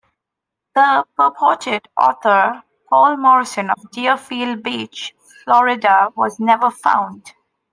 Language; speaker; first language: English; non-native, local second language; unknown